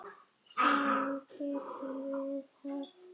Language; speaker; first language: Icelandic; native; Icelandic